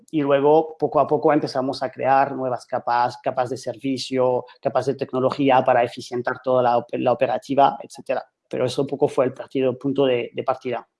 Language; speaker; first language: Spanish; non-native, fluent; French